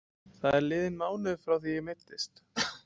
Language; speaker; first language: Icelandic; native; Icelandic